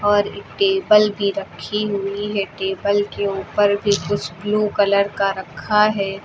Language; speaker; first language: Hindi; native; Hindi